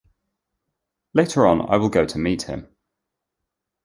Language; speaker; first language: English; native; English